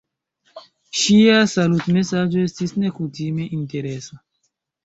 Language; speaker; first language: Esperanto; non-native, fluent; Chinese